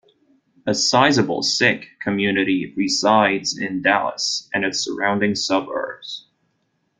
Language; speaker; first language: English; non-native, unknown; German